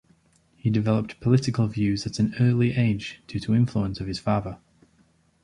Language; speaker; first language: English; native; English